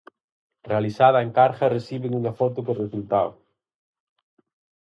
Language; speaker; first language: Galician; native; Galician